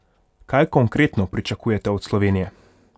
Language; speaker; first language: Slovenian; non-native, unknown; Hungarian